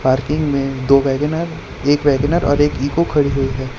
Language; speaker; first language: Hindi; non-native, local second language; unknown